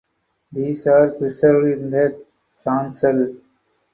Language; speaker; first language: English; non-native, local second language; Tamil